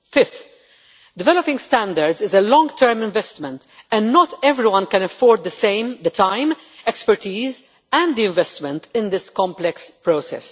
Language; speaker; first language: English; non-native, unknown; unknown